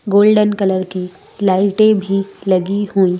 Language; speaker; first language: Hindi; native; Hindi